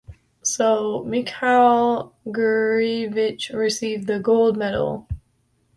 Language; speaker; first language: English; native; English